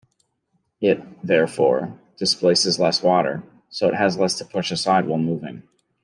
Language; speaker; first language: English; native; English